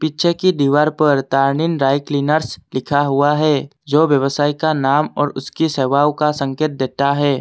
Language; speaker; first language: Hindi; non-native, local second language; Assamese